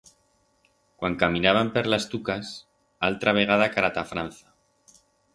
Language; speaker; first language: Aragonese; non-native, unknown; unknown